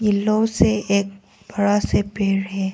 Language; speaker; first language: Hindi; non-native, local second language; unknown